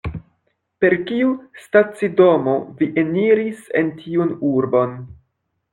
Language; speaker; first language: Esperanto; non-native, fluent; French